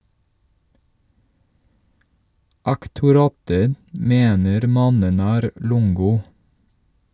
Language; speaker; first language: Norwegian; non-native, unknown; English